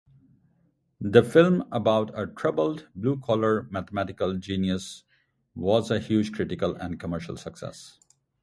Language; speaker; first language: English; non-native, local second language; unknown